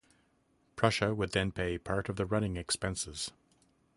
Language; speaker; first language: English; native; English